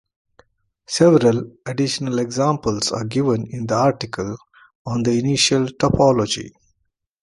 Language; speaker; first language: English; non-native, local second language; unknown